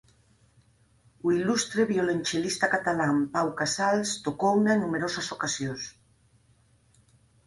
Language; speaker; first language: Galician; native; Galician